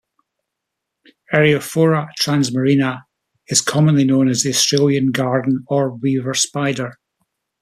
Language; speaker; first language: English; native; English